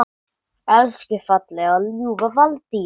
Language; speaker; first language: Icelandic; non-native, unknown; English